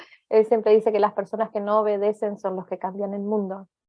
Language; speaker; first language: Spanish; native; Spanish